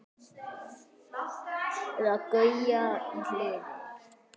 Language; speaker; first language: Icelandic; native; Icelandic